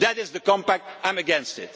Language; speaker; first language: English; non-native, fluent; Dutch